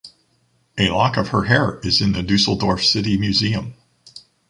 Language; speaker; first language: English; native; English